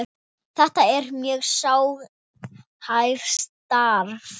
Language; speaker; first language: Icelandic; non-native, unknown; Thai